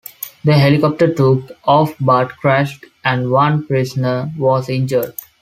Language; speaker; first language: English; non-native, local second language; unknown